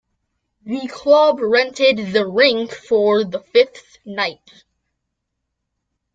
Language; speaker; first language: English; native; English